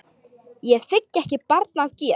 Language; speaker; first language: Icelandic; non-native, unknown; Lithuanian